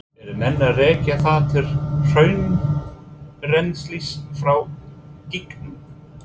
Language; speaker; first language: Icelandic; non-native, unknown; English